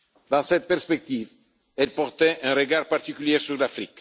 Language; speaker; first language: French; non-native, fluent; Italian